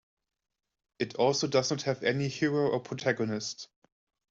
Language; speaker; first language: English; non-native, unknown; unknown